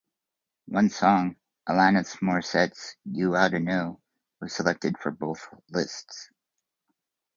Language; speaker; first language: English; native; English